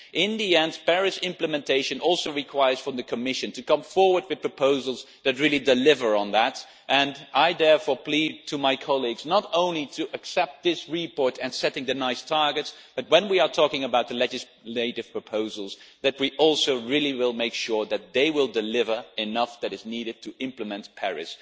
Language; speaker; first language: English; non-native, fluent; Dutch